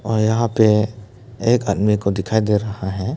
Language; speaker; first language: Hindi; early bilingual, other home language; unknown